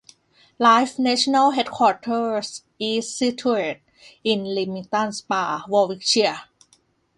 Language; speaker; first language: English; non-native, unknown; Thai